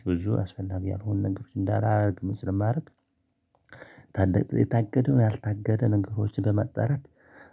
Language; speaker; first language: Amharic; non-native, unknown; Tigrinya